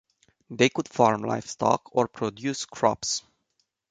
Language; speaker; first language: English; non-native, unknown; Romanian